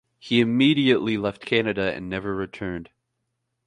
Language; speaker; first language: English; native; English